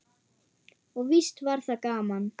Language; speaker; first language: Icelandic; non-native, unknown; German